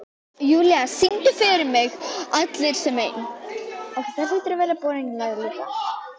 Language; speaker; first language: Icelandic; native; Icelandic